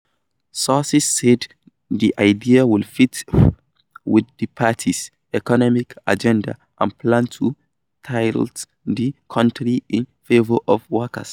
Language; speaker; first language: English; non-native, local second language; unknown